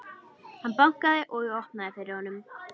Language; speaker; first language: Icelandic; native; Icelandic